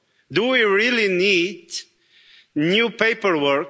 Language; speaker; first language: English; non-native, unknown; Bulgarian